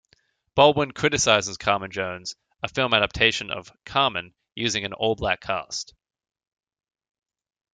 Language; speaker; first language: English; native; English